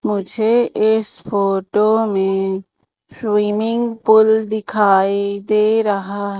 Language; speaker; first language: Hindi; native; Hindi